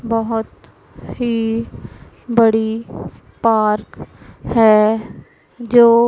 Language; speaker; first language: Hindi; non-native, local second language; Punjabi